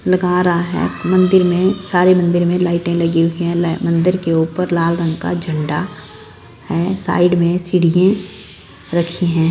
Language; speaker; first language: Hindi; non-native, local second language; Punjabi